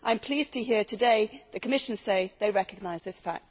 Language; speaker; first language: English; native; English